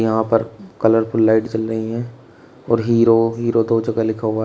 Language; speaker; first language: Hindi; native; Hindi